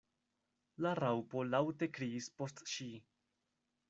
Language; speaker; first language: Esperanto; non-native, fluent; Spanish